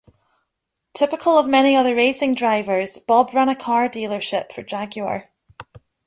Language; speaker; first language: English; native; English